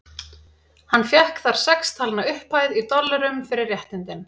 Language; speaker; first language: Icelandic; native; Icelandic